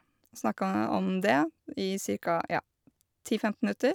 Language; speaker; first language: Norwegian; native; Norwegian